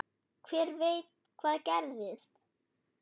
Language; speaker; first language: Icelandic; non-native, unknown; German